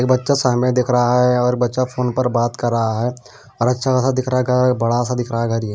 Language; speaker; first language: Hindi; non-native, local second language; Punjabi